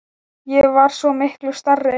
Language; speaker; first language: Icelandic; non-native, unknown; Thai